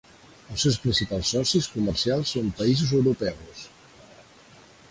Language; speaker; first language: Catalan; native; Catalan